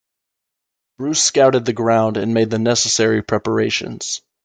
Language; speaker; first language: English; native; English